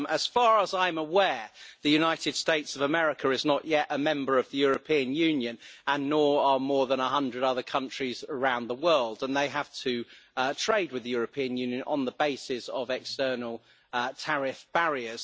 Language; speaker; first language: English; native; English